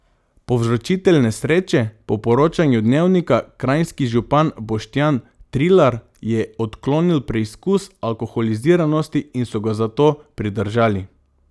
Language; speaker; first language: Slovenian; non-native, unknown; Macedonian